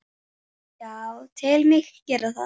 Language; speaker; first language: Icelandic; native; Icelandic